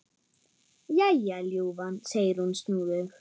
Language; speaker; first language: Icelandic; non-native, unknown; German